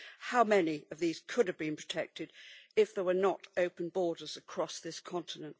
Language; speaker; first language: English; native; English